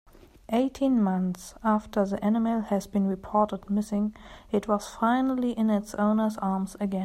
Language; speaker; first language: English; non-native, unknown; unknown